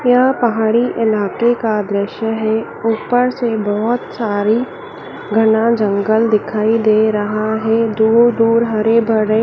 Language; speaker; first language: Hindi; native; Hindi